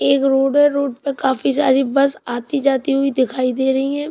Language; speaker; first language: Hindi; non-native, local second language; Punjabi